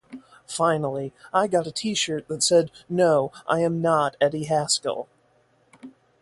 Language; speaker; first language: English; native; English